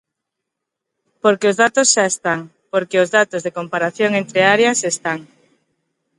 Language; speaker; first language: Galician; non-native, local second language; Spanish